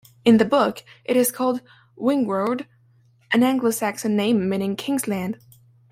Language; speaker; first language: English; non-native, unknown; French